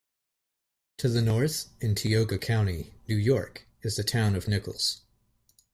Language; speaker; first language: English; native; English